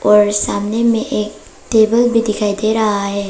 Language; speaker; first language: Hindi; non-native, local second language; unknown